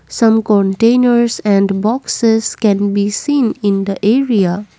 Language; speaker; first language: English; non-native, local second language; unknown